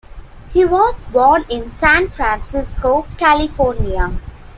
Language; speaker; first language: English; non-native, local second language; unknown